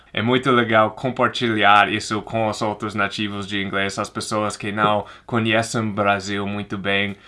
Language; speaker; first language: Portuguese; non-native, fluent; English